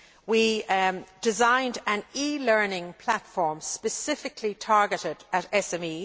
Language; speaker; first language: English; native; English